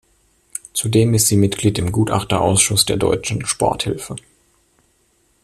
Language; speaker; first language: German; native; German